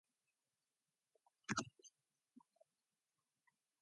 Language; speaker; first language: English; non-native, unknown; Mongolian